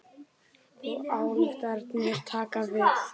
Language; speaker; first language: Icelandic; native; Icelandic